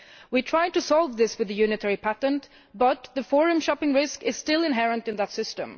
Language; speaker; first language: English; non-native, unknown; Swedish